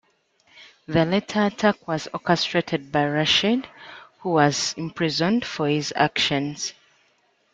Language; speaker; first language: English; native; English